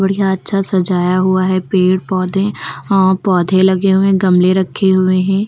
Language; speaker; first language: Hindi; native; Hindi